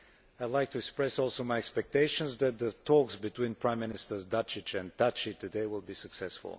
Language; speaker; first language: English; non-native, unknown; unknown